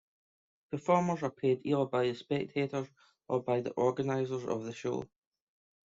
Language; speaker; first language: English; native; English